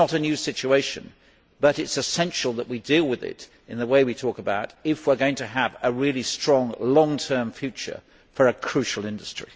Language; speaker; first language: English; native; English